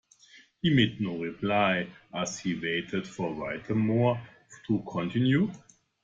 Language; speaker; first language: English; non-native, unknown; German